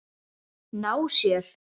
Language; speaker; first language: Icelandic; native; Icelandic